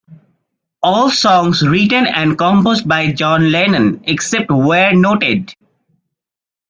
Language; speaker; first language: English; non-native, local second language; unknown